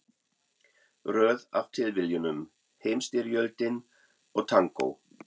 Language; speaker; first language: Icelandic; non-native, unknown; German